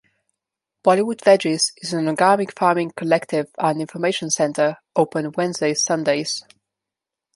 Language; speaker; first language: English; non-native, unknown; Slovenian